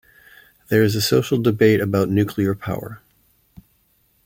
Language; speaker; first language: English; native; English